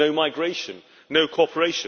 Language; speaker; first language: English; native; English